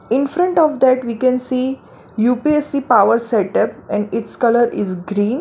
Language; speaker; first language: English; non-native, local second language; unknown